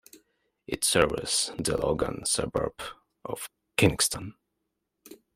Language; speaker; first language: English; non-native, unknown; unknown